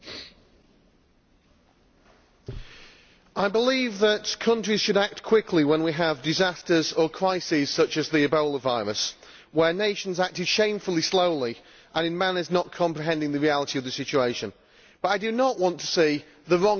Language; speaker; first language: English; native; English